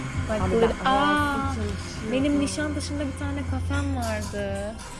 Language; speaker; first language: Turkish; native; Turkish